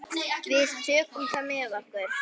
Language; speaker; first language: Icelandic; native; Icelandic